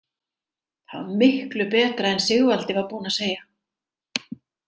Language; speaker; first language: Icelandic; native; Icelandic